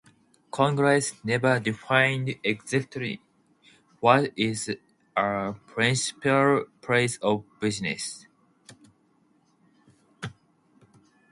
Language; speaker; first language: English; non-native, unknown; Japanese